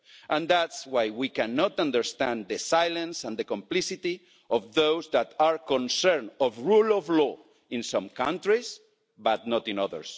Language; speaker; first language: English; non-native, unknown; Spanish